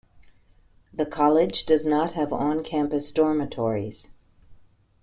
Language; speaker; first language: English; native; English